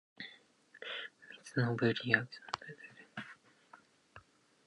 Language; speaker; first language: English; non-native, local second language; Southern Sotho